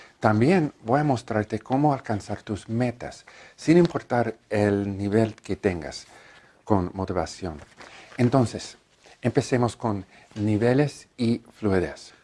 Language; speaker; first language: Spanish; non-native, learner; English